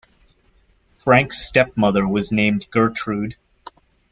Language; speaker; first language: English; native; English